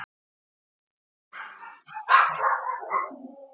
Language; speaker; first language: Icelandic; native; Icelandic